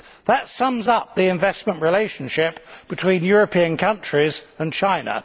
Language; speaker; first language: English; native; English